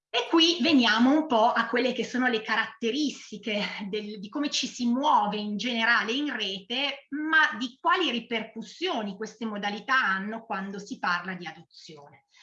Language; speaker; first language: Italian; native; Italian